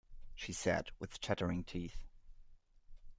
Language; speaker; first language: English; non-native, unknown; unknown